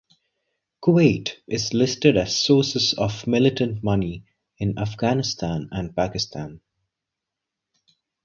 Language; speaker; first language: English; non-native, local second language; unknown